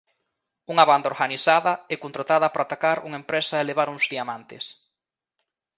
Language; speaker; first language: Galician; native; Galician